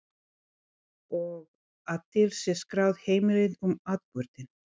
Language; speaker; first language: Icelandic; non-native, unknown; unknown